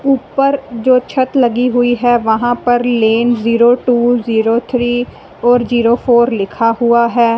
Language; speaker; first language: Hindi; non-native, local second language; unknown